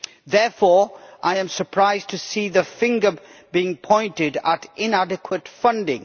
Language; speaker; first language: English; native; English